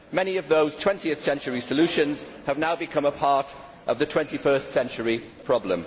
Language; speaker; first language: English; native; English